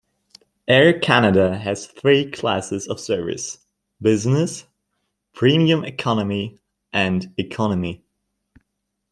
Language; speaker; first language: English; non-native, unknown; German